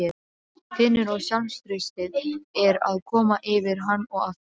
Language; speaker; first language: Icelandic; non-native, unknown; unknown